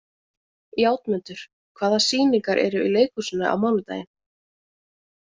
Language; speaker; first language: Icelandic; native; Icelandic